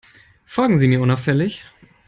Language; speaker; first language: English; non-native, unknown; German